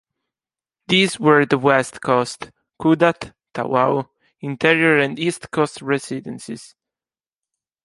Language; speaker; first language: English; non-native, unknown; Italian